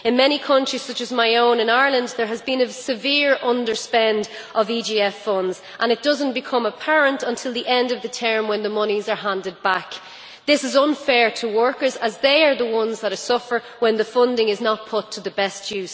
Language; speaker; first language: English; native; English